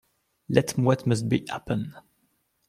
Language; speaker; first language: English; non-native, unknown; French